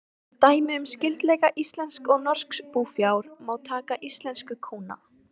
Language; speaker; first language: Icelandic; native; Icelandic